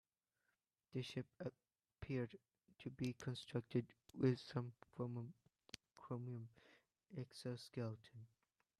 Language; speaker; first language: English; native; English